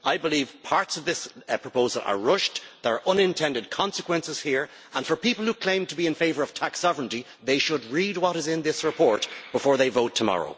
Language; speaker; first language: English; native; English